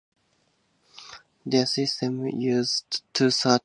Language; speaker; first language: English; native; English